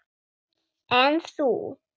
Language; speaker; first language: Icelandic; non-native, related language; Swedish